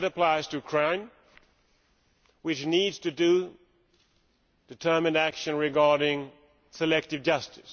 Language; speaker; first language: English; non-native, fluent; Swedish